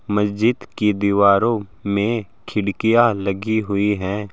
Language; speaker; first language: Hindi; native; Hindi